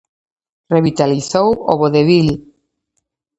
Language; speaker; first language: Galician; native; Galician